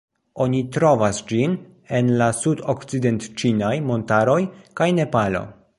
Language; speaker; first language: Esperanto; non-native, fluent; Polish